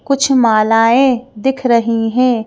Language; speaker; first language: Hindi; native; Hindi